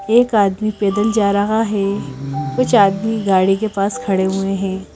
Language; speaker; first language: Hindi; native; Hindi